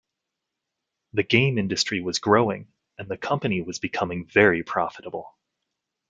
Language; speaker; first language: English; native; English